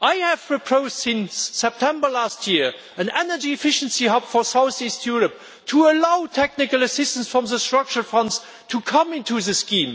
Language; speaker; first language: English; non-native, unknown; German